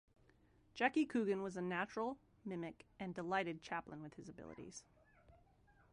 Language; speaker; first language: English; native; English